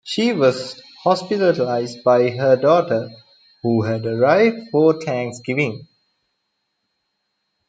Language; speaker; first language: English; non-native, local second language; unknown